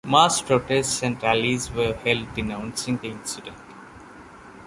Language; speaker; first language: English; non-native, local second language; Malayalam